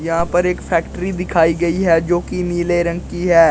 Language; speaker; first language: Hindi; native; Hindi